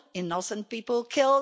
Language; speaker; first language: English; non-native, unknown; Polish